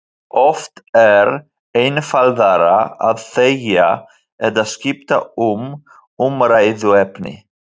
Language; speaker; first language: Icelandic; non-native, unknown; Polish